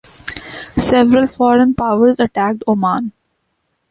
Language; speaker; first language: English; non-native, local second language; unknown